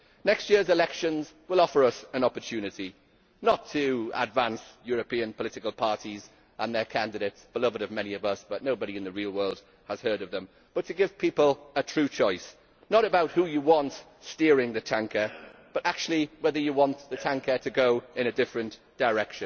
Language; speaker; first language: English; native; English